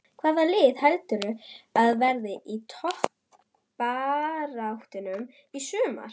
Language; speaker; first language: Icelandic; non-native, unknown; German